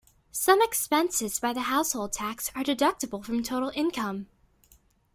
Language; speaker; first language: English; native; English